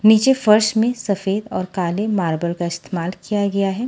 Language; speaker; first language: Hindi; native; Hindi